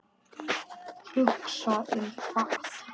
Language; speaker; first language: Icelandic; non-native, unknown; Polish